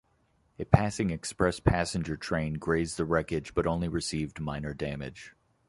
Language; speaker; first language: English; native; English